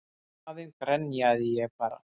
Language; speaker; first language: Icelandic; native; Icelandic